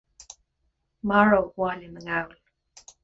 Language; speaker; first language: Irish; non-native, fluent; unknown